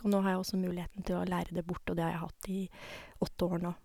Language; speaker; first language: Norwegian; native; Norwegian